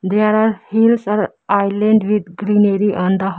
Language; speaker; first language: English; non-native, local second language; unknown